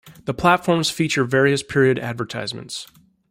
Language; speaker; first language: English; native; English